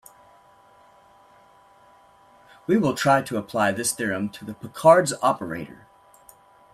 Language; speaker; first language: English; native; English